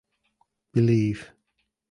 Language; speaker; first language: English; native; English